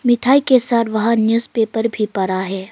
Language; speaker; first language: Hindi; early bilingual, other home language; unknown